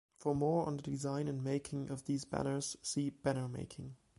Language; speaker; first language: English; non-native, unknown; German